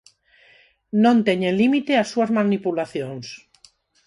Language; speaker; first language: Galician; non-native, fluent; Spanish